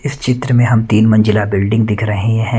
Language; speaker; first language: Hindi; non-native, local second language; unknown